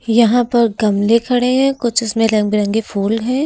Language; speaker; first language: Hindi; native; Hindi